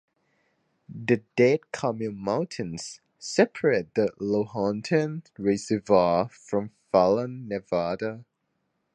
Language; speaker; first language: English; non-native, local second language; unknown